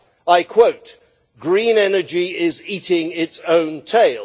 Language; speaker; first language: English; native; English